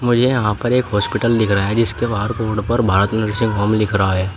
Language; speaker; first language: Hindi; native; Hindi